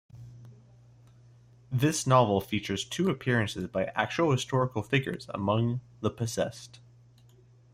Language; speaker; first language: English; native; English